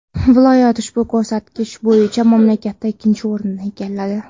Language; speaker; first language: Uzbek; non-native, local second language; Kara-Kalpak